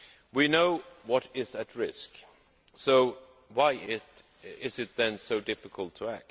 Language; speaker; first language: English; non-native, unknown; Swedish